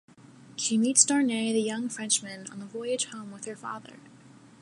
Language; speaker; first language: English; native; English